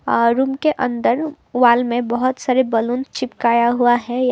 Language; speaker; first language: Hindi; non-native, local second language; Assamese